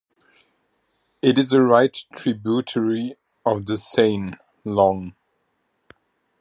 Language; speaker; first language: English; non-native, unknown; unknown